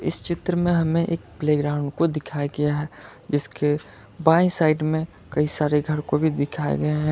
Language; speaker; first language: Hindi; non-native, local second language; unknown